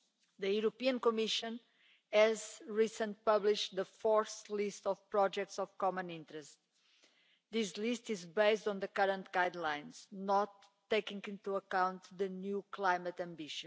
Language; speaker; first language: English; non-native, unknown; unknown